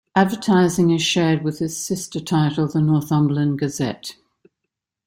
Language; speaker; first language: English; native; English